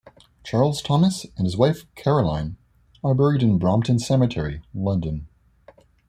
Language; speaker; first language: English; native; English